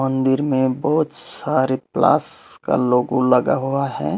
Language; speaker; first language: Hindi; non-native, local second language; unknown